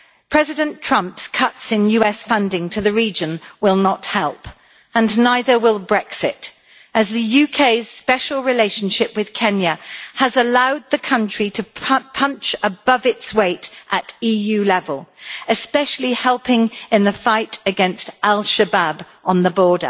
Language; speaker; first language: English; native; English